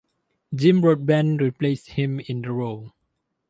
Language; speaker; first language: English; non-native, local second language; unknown